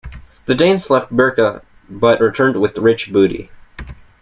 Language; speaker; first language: English; native; English